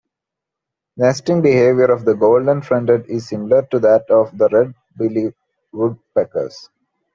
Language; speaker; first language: English; non-native, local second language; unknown